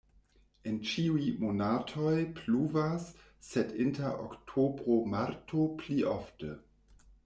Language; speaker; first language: Esperanto; non-native, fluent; German